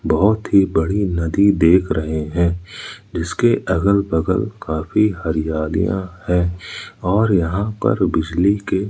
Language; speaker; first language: Hindi; native; Hindi